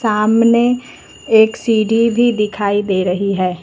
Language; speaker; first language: Hindi; native; Hindi